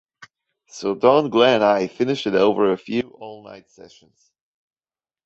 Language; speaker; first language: English; non-native, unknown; German